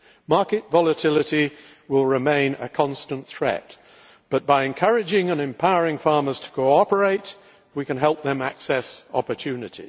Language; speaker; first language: English; native; English